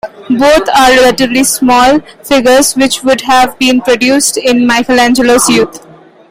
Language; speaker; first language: English; non-native, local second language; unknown